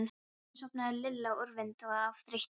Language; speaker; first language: Icelandic; non-native, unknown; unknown